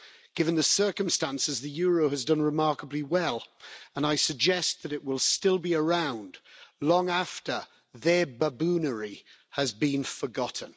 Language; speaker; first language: English; native; English